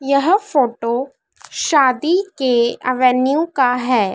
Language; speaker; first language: Hindi; native; Hindi